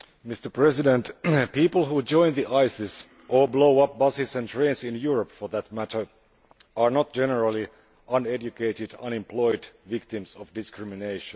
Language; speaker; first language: English; non-native, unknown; Finnish